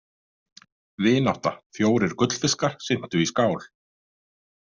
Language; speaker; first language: Icelandic; native; Icelandic